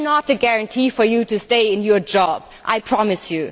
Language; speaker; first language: English; non-native, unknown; German